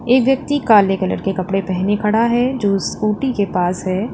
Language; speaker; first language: Hindi; native; Hindi